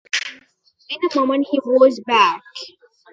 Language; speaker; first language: English; native; English